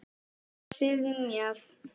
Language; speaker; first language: Icelandic; native; Icelandic